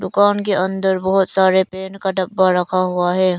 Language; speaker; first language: Hindi; non-native, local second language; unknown